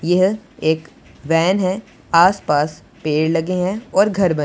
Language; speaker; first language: Hindi; non-native, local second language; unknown